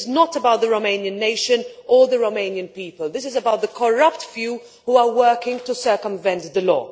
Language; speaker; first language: English; non-native, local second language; Maltese